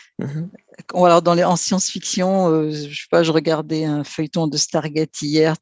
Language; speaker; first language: French; non-native, local second language; Arabic